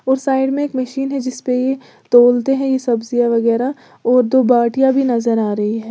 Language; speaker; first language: Hindi; native; Hindi